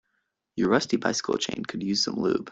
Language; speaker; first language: English; native; English